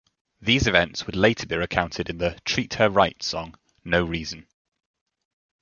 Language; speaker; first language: English; native; English